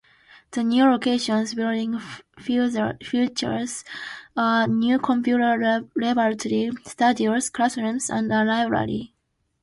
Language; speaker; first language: English; non-native, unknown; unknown